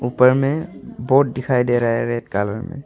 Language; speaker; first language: Hindi; non-native, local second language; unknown